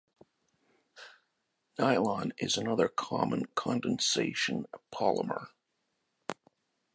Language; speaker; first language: English; native; English